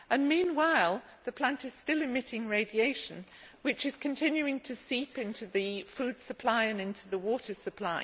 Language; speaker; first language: English; native; English